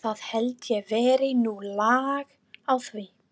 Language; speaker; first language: Icelandic; non-native, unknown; English